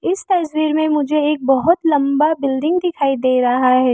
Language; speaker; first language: Hindi; early bilingual, other home language; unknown